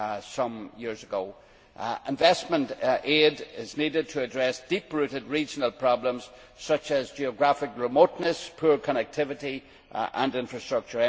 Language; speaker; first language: English; native; English